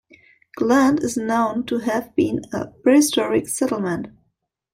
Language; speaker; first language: English; non-native, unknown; German